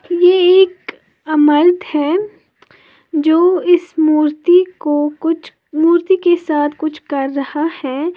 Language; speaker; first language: Hindi; native; Hindi